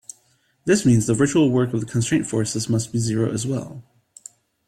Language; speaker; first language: English; native; English